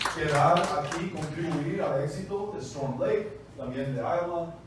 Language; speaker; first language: Spanish; non-native, fluent; English